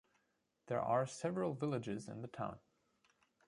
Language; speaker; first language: English; non-native, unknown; German